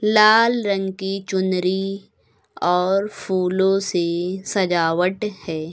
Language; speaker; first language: Hindi; native; Hindi